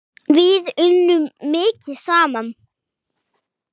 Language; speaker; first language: Icelandic; non-native, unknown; English